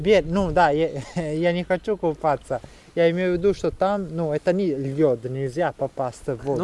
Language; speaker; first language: Russian; non-native, learner; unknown